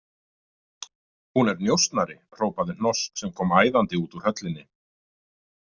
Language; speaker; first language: Icelandic; native; Icelandic